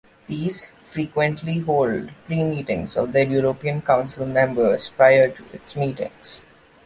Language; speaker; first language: English; non-native, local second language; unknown